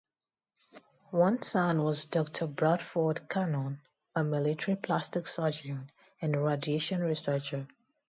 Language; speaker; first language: English; non-native, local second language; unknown